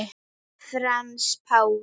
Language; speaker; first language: Icelandic; native; Icelandic